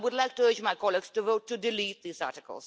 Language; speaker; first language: English; non-native, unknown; Russian